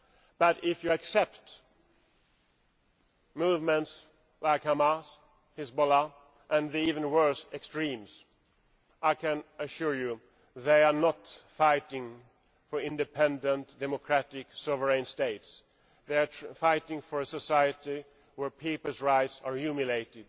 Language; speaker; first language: English; non-native, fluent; Swedish